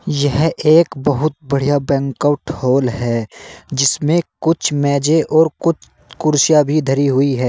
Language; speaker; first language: Hindi; native; Hindi